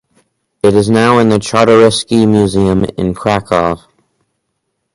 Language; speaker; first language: English; native; English